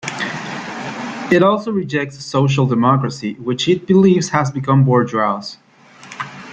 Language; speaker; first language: English; native; English